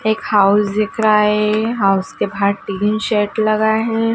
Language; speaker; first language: Hindi; native; Hindi